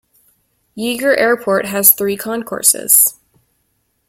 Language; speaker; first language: English; native; English